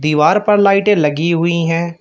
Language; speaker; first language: Hindi; native; Hindi